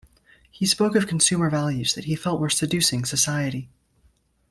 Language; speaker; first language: English; native; English